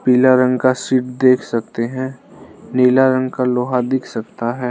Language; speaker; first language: Hindi; non-native, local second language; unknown